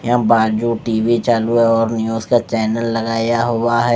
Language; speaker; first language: Hindi; non-native, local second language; Punjabi